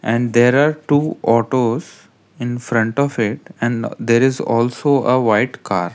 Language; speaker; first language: English; non-native, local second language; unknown